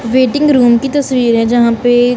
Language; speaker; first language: Hindi; non-native, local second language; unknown